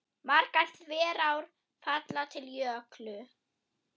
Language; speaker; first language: Icelandic; non-native, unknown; German